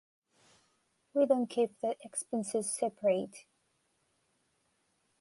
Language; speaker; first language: English; non-native, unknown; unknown